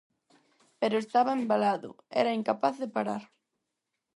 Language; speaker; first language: Galician; non-native, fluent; Spanish